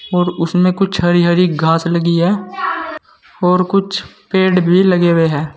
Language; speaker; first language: Hindi; native; Hindi